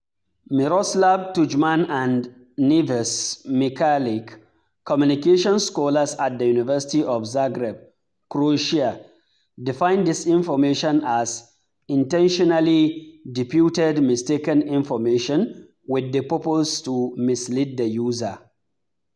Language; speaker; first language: English; non-native, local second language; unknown